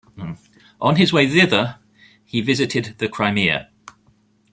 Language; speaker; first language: English; native; English